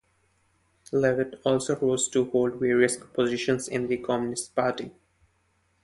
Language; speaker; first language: English; non-native, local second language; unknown